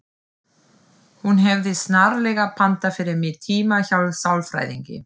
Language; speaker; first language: Icelandic; non-native, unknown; German